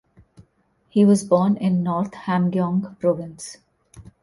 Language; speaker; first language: English; non-native, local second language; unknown